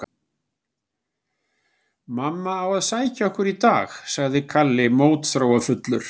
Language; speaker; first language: Icelandic; native; Icelandic